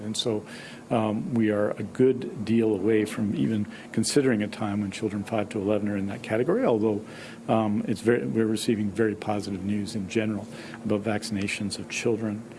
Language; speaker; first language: English; native; English